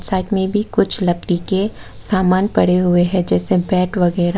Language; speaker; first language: Hindi; non-native, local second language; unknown